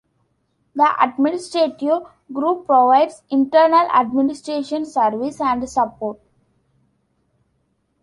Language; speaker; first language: English; non-native, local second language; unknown